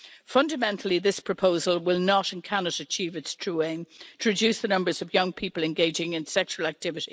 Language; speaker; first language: English; native; English